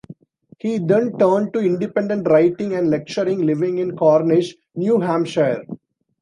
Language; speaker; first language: English; non-native, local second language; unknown